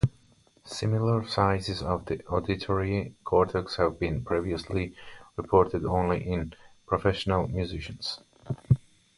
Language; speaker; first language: English; non-native, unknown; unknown